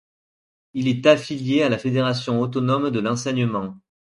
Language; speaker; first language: French; native; French